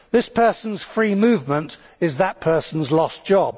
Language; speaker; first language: English; native; English